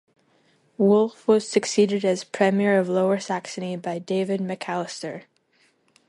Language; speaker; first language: English; native; English